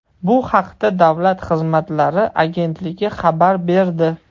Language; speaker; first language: Uzbek; non-native, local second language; Russian